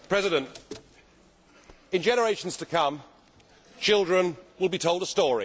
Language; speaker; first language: English; native; English